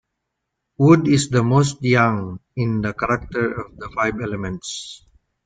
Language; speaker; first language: English; non-native, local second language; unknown